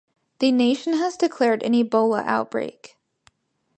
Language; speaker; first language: English; native; English